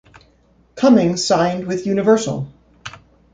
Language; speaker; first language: English; native; English